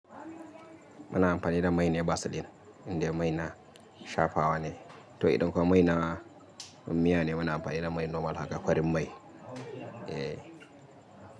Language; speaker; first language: Hausa; native; Hausa